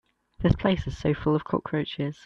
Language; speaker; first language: English; native; English